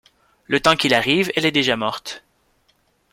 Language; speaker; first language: French; native; French